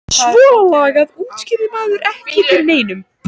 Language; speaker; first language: Icelandic; native; Icelandic